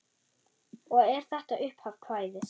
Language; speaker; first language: Icelandic; non-native, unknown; German